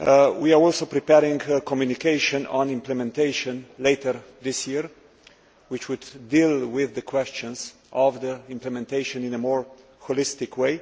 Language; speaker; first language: English; non-native, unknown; Slovenian